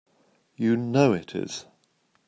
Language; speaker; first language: English; native; English